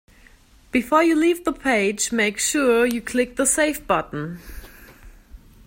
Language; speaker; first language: English; non-native, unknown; German